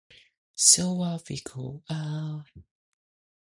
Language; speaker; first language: English; non-native, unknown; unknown